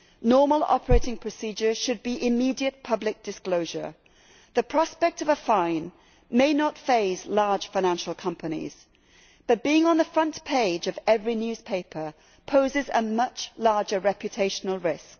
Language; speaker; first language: English; native; English